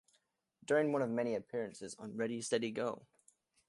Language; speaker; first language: English; native; English